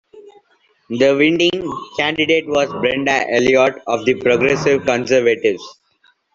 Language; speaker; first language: English; non-native, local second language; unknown